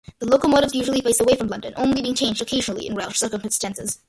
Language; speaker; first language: English; early bilingual, other home language; Malayalam